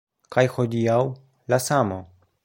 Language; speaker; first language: Esperanto; non-native, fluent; Polish